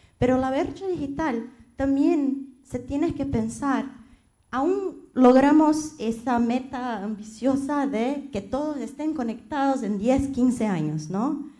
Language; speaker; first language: Spanish; non-native, related language; Portuguese